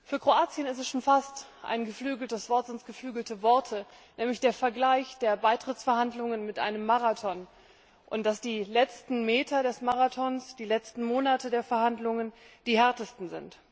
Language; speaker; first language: German; native; German